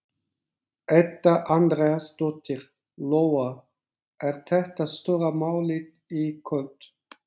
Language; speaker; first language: Icelandic; non-native, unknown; Turkish